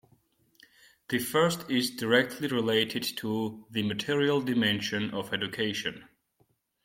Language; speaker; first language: English; non-native, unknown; Georgian